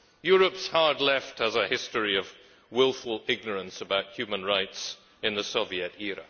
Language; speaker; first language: English; native; English